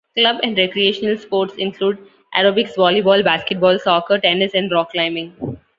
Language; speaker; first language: English; non-native, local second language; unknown